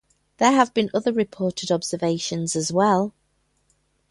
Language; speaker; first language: English; native; English